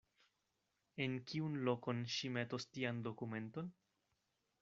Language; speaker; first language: Esperanto; non-native, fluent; Spanish